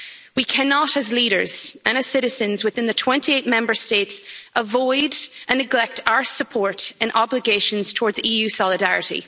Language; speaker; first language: English; native; English